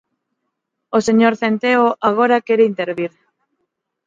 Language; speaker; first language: Galician; non-native, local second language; Spanish